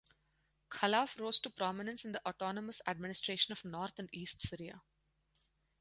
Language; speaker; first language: English; non-native, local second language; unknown